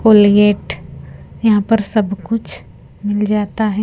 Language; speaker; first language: Hindi; non-native, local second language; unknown